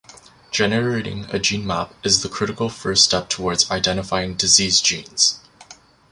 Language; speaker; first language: English; native; English